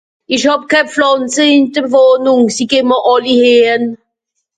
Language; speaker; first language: Swiss German; native; Swiss German